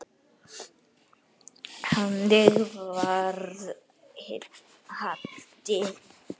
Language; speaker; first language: Icelandic; native; Icelandic